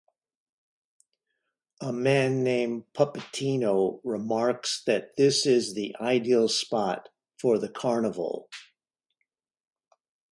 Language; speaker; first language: English; native; English